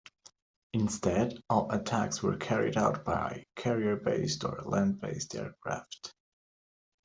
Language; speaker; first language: English; native; English